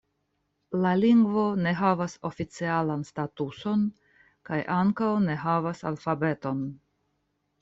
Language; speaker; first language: Esperanto; non-native, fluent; Russian